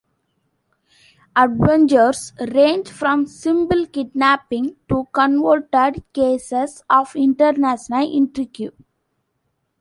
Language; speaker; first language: English; non-native, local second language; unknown